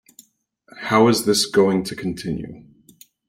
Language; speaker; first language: English; native; English